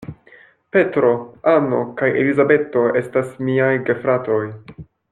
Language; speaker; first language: Esperanto; non-native, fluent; French